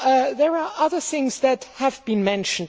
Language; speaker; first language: English; non-native, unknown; German